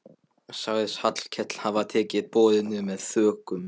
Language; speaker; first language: Icelandic; non-native, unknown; Polish